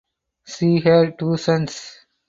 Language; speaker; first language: English; non-native, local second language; Tamil